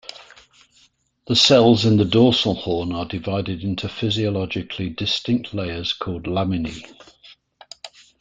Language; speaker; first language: English; native; English